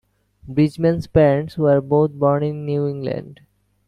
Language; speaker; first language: English; non-native, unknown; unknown